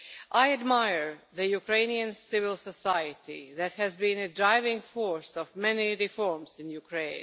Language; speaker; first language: English; non-native, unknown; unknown